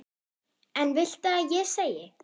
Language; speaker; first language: Icelandic; non-native, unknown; German